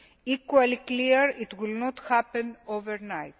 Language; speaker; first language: English; non-native, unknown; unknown